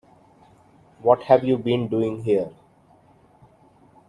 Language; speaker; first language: English; non-native, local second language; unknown